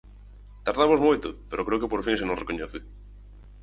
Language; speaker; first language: Galician; native; Galician